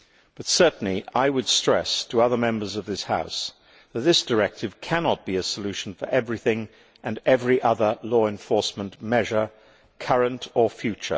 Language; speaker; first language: English; native; English